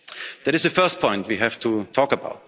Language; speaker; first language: English; non-native, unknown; German